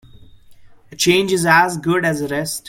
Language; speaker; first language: English; non-native, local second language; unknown